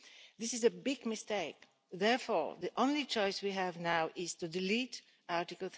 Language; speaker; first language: English; non-native, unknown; Polish